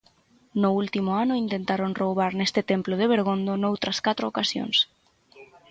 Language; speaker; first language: Galician; native; Galician